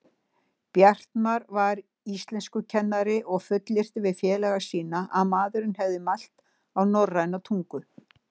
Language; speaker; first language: Icelandic; native; Icelandic